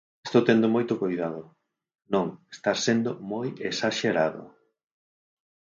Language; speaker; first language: Galician; native; Galician